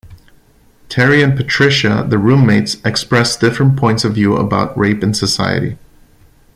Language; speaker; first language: English; non-native, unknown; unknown